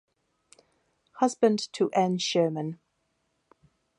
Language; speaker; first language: English; native; English